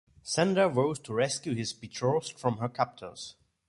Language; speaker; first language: English; non-native, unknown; German